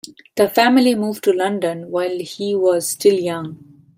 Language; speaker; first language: English; non-native, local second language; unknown